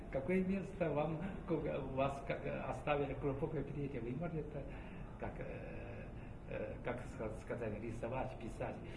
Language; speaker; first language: Russian; non-native, learner; Chinese